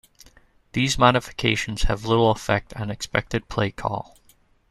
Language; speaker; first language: English; native; English